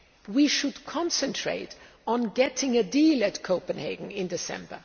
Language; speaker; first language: English; non-native, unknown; German